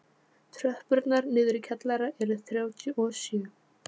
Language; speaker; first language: Icelandic; non-native, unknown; Polish